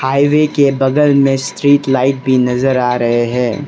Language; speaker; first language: Hindi; non-native, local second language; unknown